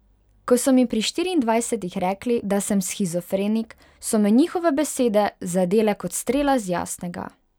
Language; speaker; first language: Slovenian; non-native, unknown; Hungarian